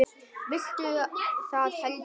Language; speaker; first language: Icelandic; non-native, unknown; Vietnamese